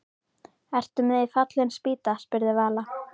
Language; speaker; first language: Icelandic; native; Icelandic